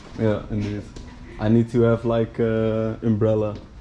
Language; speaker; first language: English; non-native, fluent; Dutch